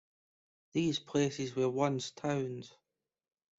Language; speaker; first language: English; native; English